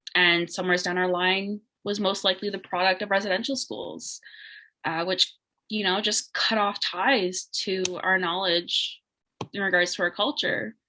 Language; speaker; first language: English; native; English